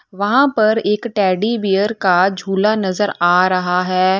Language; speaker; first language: Hindi; native; Hindi